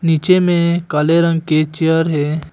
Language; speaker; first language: Hindi; non-native, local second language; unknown